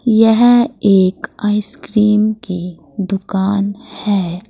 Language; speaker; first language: Hindi; native; Hindi